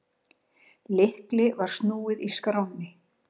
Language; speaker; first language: Icelandic; native; Icelandic